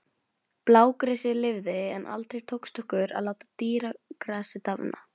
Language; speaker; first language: Icelandic; non-native, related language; Norwegian